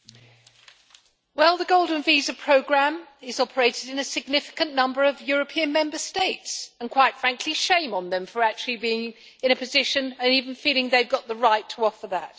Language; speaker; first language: English; native; English